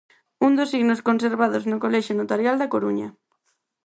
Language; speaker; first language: Galician; non-native, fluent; Spanish